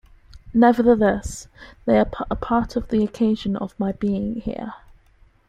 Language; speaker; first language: English; native; English